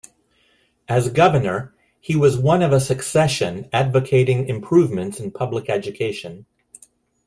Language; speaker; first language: English; non-native, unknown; Spanish